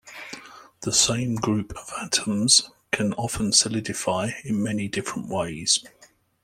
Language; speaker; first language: English; native; English